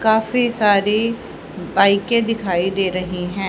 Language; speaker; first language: Hindi; native; Hindi